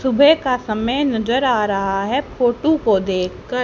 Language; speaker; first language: Hindi; native; Hindi